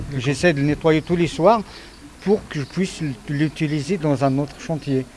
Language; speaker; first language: French; non-native, fluent; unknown